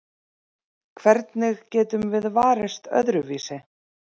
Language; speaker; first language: Icelandic; native; Icelandic